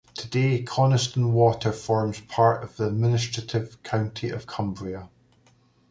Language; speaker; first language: English; native; English